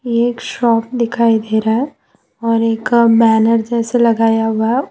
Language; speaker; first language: Hindi; non-native, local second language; Gujarati